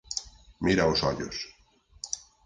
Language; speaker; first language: Galician; native; Galician